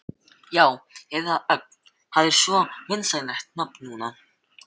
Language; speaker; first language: Icelandic; non-native, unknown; Filipino